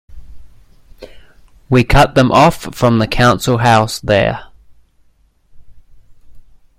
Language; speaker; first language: English; native; English